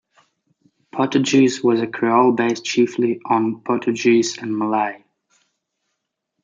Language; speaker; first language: English; native; English